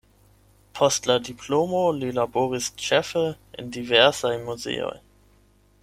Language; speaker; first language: Esperanto; non-native, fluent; German